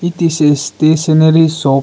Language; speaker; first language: English; non-native, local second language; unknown